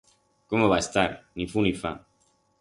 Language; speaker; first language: Aragonese; non-native, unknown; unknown